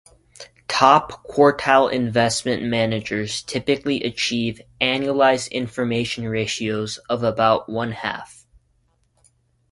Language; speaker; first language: English; native; English